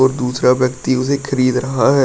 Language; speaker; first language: Hindi; native; Hindi